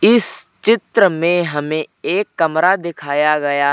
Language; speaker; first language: Hindi; native; Hindi